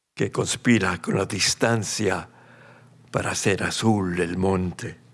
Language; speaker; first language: Spanish; early bilingual, heritage; Spanish